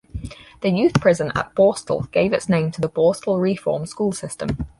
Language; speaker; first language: English; native; English